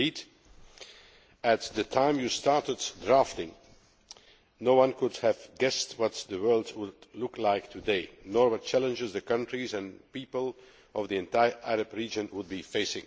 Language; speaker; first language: English; non-native, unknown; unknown